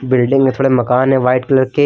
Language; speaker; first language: Hindi; native; Hindi